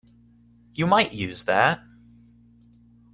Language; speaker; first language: English; native; English